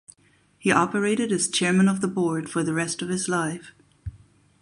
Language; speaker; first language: English; non-native, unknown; German